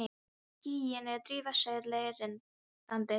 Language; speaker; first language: Icelandic; non-native, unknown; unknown